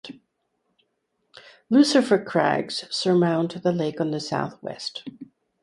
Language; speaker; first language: English; native; English